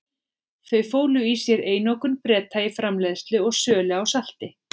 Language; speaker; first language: Icelandic; native; Icelandic